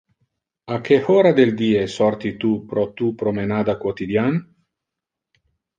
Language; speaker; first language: Interlingua; non-native, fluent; Italian